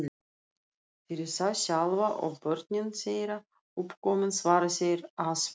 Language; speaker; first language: Icelandic; non-native, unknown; Russian